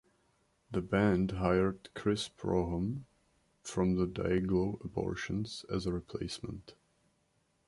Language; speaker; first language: English; non-native, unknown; Czech